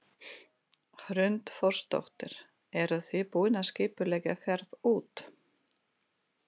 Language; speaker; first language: Icelandic; non-native, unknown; Russian